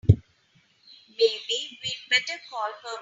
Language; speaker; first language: English; non-native, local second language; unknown